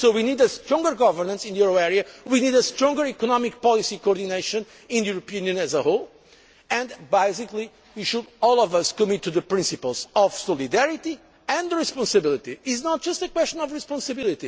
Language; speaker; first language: English; non-native, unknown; Portuguese